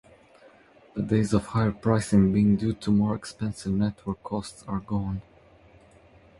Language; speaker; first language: English; native; English